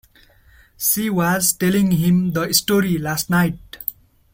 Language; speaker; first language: English; non-native, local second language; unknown